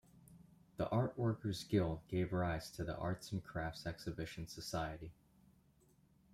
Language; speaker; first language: English; native; English